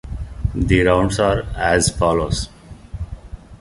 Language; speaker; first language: English; non-native, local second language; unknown